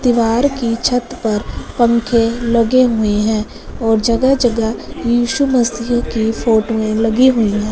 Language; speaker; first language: Hindi; non-native, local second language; Punjabi